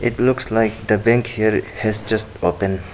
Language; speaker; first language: English; non-native, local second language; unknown